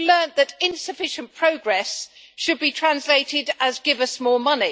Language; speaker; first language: English; native; English